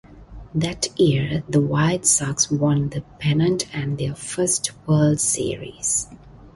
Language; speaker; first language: English; non-native, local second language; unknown